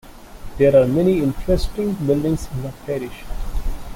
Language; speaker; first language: English; non-native, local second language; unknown